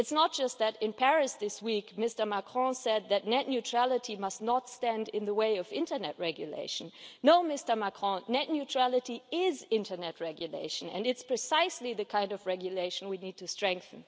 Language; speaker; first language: English; non-native, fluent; German